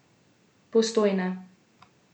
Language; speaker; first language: Slovenian; native; Slovenian